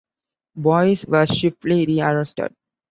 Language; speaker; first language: English; non-native, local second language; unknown